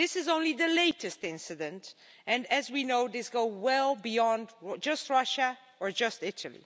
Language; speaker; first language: English; non-native, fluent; Dutch